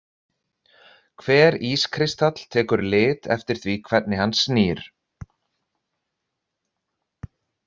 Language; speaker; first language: Icelandic; native; Icelandic